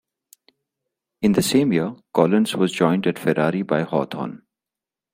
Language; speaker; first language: English; non-native, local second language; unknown